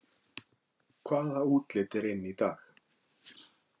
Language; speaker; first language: Icelandic; native; Icelandic